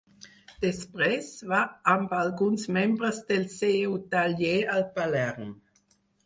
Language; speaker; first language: Catalan; non-native, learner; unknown